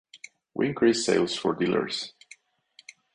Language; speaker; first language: English; non-native, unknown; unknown